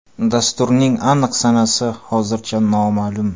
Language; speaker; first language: Uzbek; non-native, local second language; Kara-Kalpak